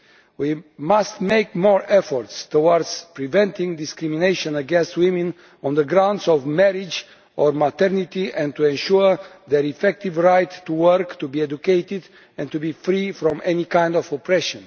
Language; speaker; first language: English; non-native, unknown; Romanian